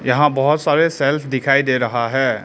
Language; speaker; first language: Hindi; non-native, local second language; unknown